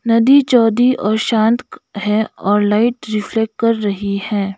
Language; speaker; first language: Hindi; non-native, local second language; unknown